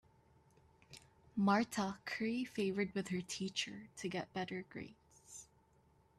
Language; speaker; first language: English; native; English